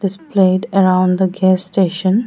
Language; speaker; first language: English; non-native, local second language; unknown